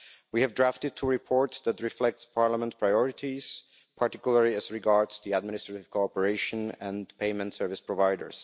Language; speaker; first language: English; non-native, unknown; Czech